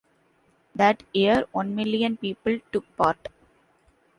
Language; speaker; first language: English; non-native, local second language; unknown